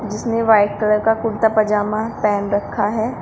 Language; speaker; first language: Hindi; native; Hindi